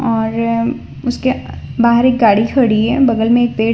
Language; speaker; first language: Hindi; non-native, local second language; Gujarati